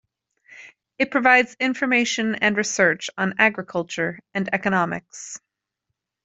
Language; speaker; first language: English; native; English